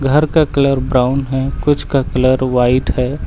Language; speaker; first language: Hindi; native; Hindi